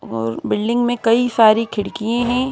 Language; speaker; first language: Hindi; native; Hindi